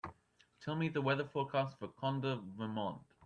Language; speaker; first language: English; native; English